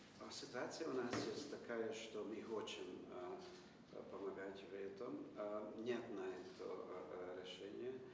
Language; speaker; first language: Russian; non-native, fluent; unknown